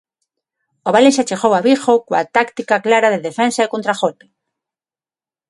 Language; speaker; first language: Galician; non-native, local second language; Spanish